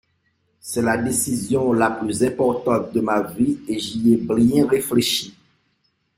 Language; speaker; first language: French; non-native, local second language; Haitian Creole